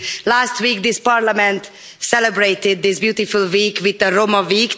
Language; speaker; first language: English; non-native, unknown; Hungarian